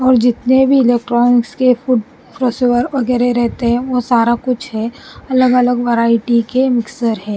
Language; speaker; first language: Hindi; non-native, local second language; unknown